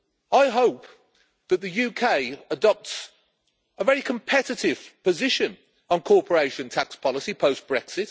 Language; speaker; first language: English; native; English